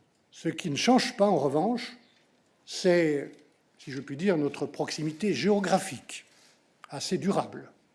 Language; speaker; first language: French; native; French